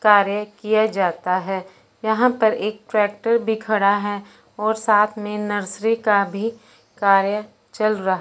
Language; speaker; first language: Hindi; non-native, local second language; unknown